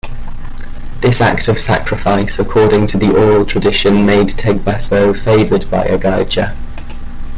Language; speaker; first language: English; native; English